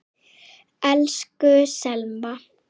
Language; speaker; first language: Icelandic; native; Icelandic